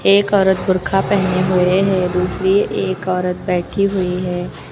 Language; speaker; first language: Hindi; native; Hindi